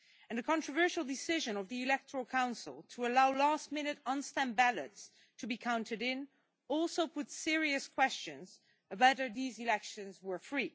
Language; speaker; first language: English; non-native, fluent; Dutch